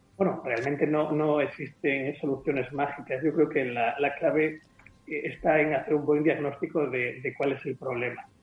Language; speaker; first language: Spanish; native; Spanish